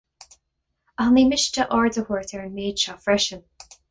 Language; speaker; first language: Irish; non-native, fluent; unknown